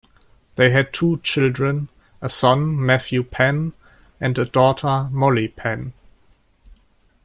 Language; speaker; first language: English; non-native, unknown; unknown